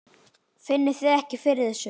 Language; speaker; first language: Icelandic; native; Icelandic